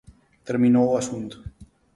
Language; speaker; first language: Galician; non-native, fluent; Spanish